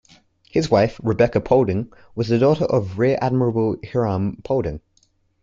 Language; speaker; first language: English; native; English